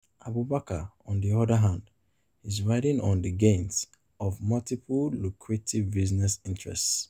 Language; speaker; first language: English; non-native, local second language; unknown